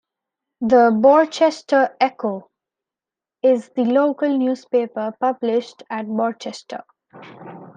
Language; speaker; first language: English; non-native, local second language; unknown